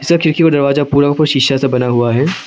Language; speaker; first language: Hindi; non-native, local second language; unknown